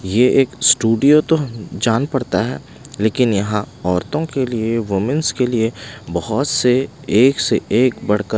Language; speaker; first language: Hindi; non-native, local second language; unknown